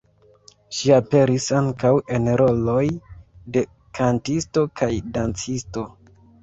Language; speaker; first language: Esperanto; non-native, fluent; Kinyarwanda